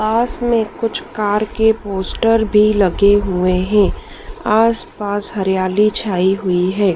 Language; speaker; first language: Hindi; native; Hindi